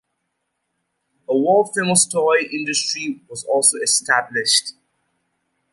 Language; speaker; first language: English; native; English